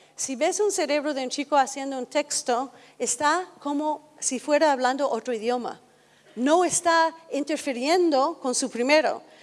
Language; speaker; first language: Spanish; non-native, fluent; English